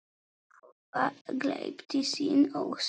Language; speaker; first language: Icelandic; non-native, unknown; Polish